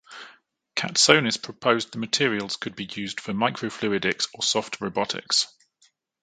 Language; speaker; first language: English; native; English